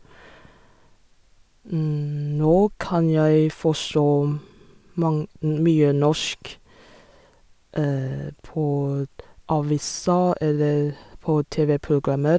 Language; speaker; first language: Norwegian; non-native, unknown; Chinese